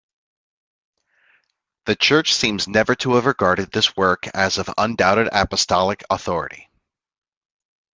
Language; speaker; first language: English; native; English